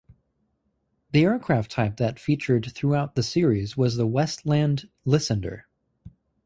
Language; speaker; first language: English; native; English